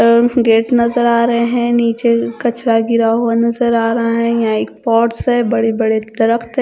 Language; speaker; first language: Hindi; non-native, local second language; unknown